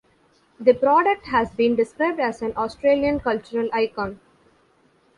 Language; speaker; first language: English; non-native, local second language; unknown